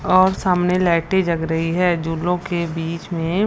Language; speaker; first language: Hindi; non-native, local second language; Punjabi